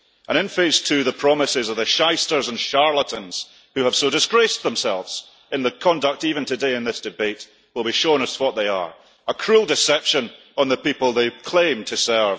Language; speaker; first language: English; early bilingual, heritage; English